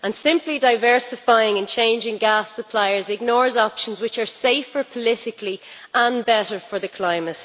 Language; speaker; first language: English; native; English